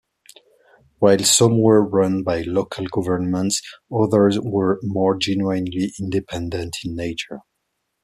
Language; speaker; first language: English; non-native, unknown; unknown